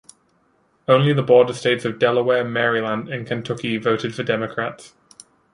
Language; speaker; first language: English; native; English